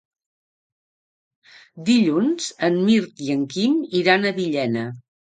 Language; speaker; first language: Catalan; native; Catalan